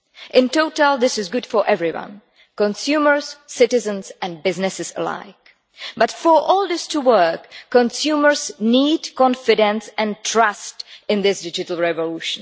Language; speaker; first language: English; non-native, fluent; Czech